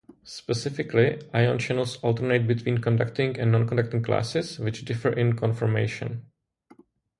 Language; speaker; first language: English; non-native, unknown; Czech